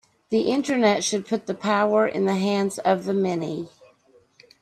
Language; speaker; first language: English; native; English